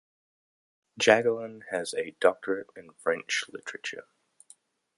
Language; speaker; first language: English; native; English